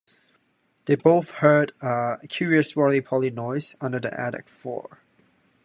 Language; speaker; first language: English; non-native, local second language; Cantonese